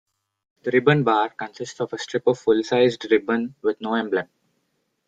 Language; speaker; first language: English; non-native, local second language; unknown